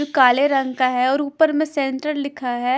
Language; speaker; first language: Hindi; non-native, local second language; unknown